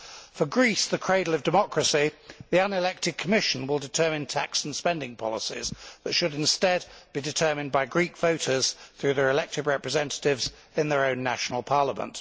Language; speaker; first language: English; native; English